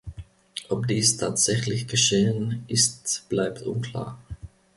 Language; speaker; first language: German; non-native, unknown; Finnish